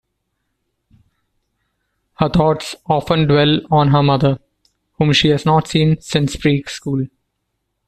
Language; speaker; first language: English; non-native, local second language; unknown